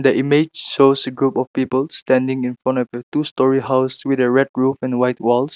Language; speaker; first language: English; non-native, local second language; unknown